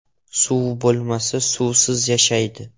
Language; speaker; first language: Uzbek; non-native, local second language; Russian